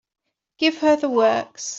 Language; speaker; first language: English; native; English